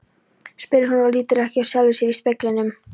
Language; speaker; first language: Icelandic; non-native, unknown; Polish